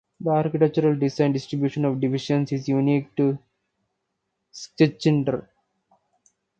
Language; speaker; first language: English; non-native, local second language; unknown